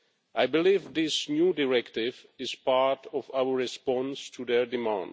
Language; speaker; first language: English; non-native, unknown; Czech